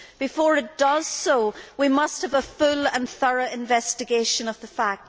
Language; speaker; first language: English; native; English